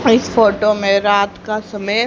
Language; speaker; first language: Hindi; native; Hindi